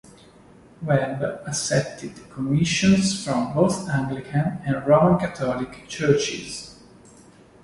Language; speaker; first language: English; non-native, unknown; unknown